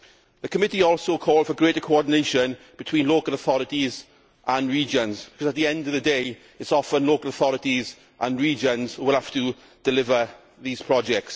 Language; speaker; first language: English; native; English